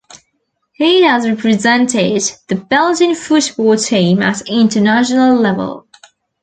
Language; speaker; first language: English; native; English